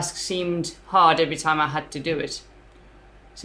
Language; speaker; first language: English; non-native, fluent; Spanish